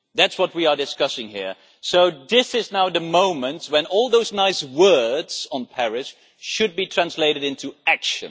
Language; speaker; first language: English; non-native, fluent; Dutch